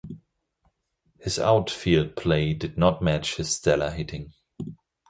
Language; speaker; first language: English; non-native, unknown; German